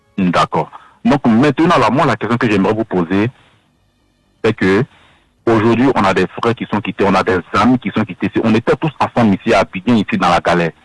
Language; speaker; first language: French; non-native, local second language; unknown